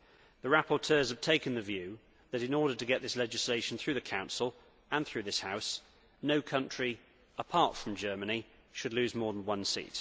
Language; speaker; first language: English; native; English